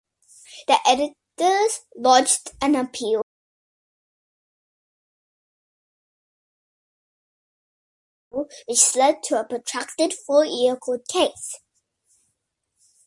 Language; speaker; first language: English; native; English